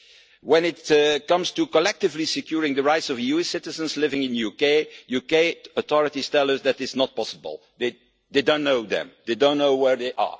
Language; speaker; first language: English; non-native, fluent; Dutch